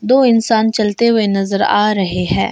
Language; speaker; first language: Hindi; non-native, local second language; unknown